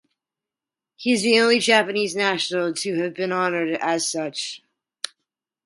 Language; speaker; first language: English; native; English